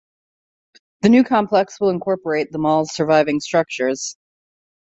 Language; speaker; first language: English; native; English